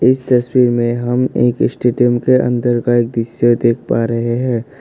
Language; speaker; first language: Hindi; non-native, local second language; Assamese